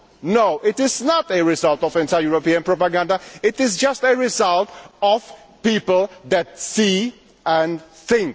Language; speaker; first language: English; non-native, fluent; Czech